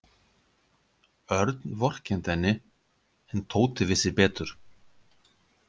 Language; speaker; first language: Icelandic; native; Icelandic